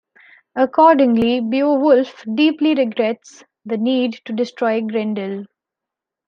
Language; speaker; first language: English; non-native, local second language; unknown